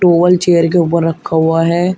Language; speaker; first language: Hindi; native; Hindi